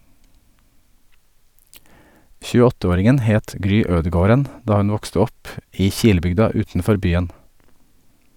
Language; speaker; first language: Norwegian; native; Norwegian